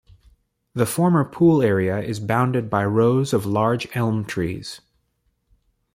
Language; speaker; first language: English; native; English